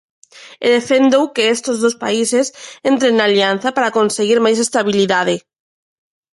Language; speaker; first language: Galician; non-native, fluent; Spanish